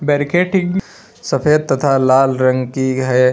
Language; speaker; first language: Hindi; native; Hindi